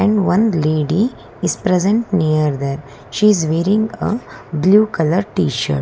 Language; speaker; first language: English; non-native, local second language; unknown